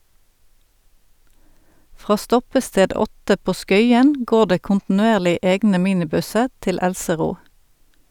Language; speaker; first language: Norwegian; native; Norwegian